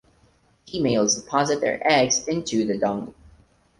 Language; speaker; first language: English; non-native, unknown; Portuguese